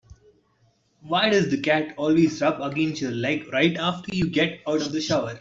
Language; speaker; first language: English; non-native, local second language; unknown